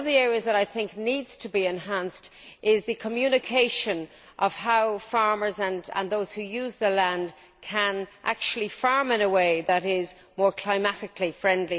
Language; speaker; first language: English; native; English